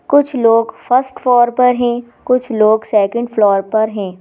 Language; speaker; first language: Hindi; native; Hindi